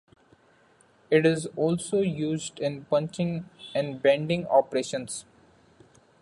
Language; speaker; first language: English; non-native, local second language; Marathi